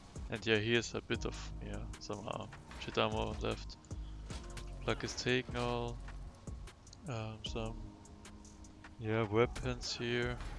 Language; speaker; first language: English; non-native, fluent; German